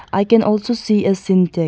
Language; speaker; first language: English; non-native, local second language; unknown